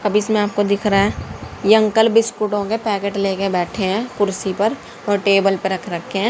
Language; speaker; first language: Hindi; native; Hindi